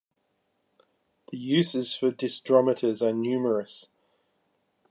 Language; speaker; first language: English; native; English